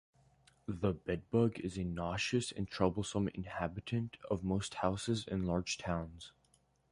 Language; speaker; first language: English; native; English